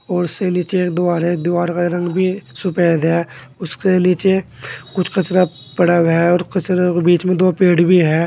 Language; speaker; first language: Hindi; native; Hindi